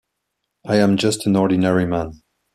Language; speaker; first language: English; non-native, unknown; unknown